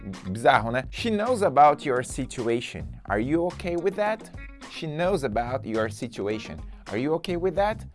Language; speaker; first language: English; non-native, fluent; Portuguese